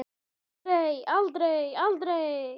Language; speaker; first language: Icelandic; native; Icelandic